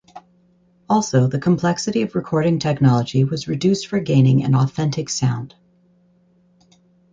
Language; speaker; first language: English; native; English